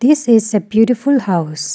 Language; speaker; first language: English; non-native, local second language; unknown